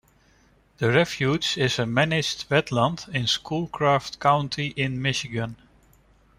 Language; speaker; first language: English; non-native, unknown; Dutch